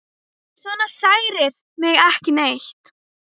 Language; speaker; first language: Icelandic; native; Icelandic